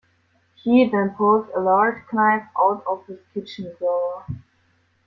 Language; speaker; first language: English; non-native, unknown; German